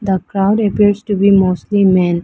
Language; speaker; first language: English; non-native, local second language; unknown